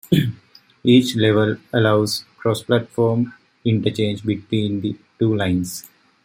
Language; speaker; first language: English; native; English